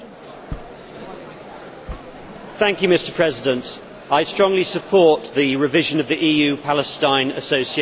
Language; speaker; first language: English; native; English